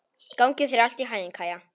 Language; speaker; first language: Icelandic; non-native, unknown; Polish